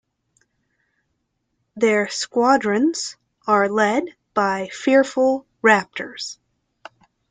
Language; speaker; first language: English; native; English